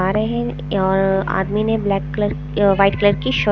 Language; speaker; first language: Hindi; non-native, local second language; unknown